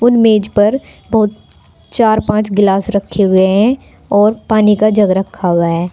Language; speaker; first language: Hindi; native; Hindi